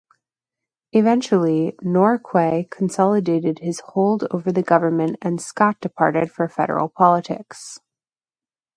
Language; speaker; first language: English; native; English